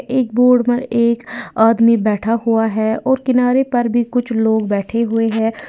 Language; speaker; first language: Hindi; native; Hindi